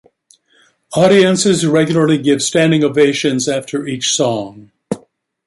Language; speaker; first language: English; native; English